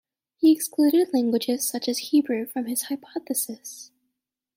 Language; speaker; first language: English; native; English